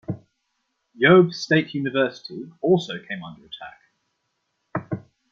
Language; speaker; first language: English; non-native, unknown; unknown